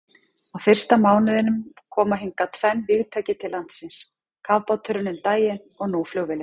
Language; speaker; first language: Icelandic; native; Icelandic